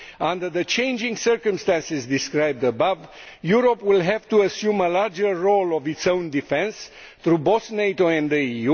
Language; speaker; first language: English; non-native, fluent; Romanian